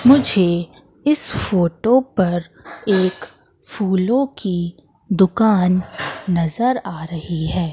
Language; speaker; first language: Hindi; native; Hindi